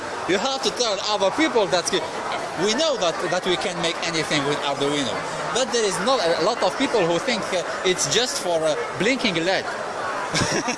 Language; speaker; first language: English; non-native, learner; Arabic